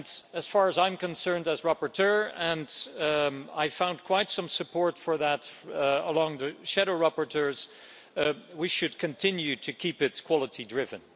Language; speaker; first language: English; non-native, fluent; Dutch